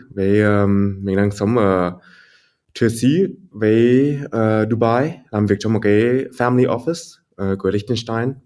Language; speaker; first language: Vietnamese; early bilingual, heritage; Vietnamese